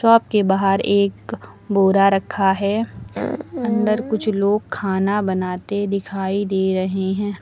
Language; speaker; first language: Hindi; native; Hindi